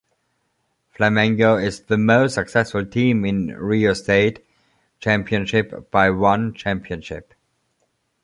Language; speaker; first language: English; non-native, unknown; German